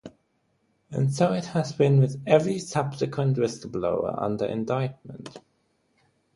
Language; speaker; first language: English; non-native, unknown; German